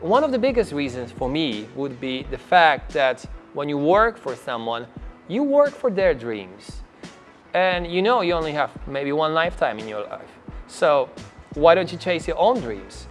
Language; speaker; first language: English; non-native, fluent; Polish